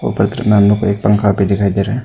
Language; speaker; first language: Hindi; non-native, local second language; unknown